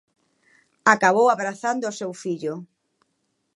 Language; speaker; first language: Galician; native; Galician